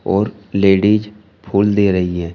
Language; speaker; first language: Hindi; native; Hindi